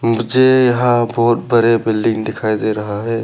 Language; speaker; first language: Hindi; non-native, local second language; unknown